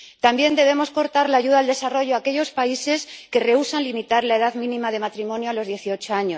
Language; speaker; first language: Spanish; native; Spanish